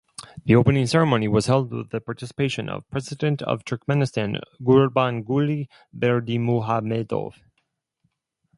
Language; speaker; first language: English; non-native, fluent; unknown